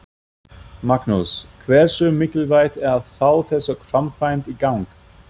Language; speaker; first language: Icelandic; non-native, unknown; German